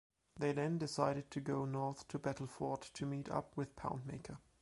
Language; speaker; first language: English; non-native, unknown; German